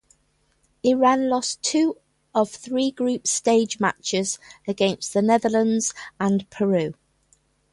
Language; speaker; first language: English; native; English